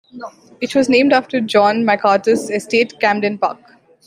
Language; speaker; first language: English; non-native, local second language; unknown